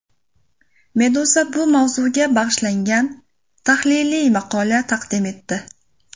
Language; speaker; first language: Uzbek; native; Uzbek